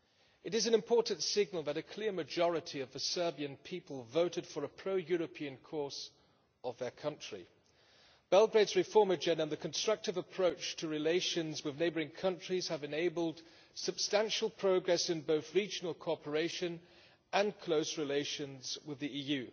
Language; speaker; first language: English; non-native, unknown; German